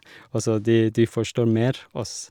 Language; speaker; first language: Norwegian; non-native, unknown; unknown